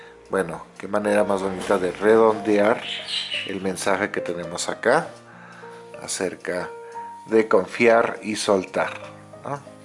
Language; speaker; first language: Spanish; native; Spanish